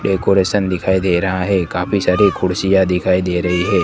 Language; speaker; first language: Hindi; non-native, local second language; Gujarati